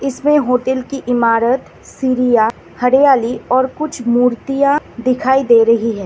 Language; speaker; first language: Hindi; non-native, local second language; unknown